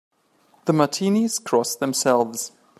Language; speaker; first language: English; native; English